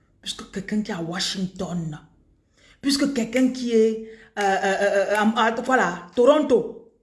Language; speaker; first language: French; non-native, local second language; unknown